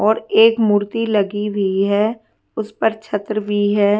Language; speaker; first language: Hindi; non-native, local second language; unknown